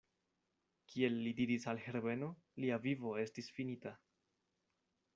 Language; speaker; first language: Esperanto; non-native, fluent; Spanish